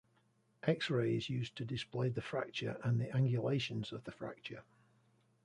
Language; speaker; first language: English; native; English